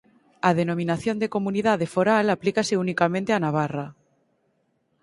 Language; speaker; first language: Galician; native; Galician